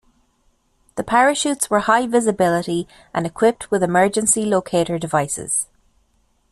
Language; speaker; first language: English; native; English